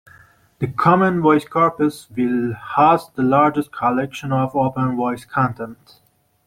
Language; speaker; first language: English; non-native, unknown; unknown